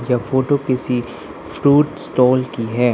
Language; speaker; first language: Hindi; non-native, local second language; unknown